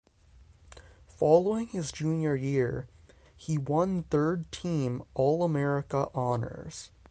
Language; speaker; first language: English; native; English